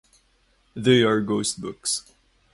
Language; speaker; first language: English; non-native, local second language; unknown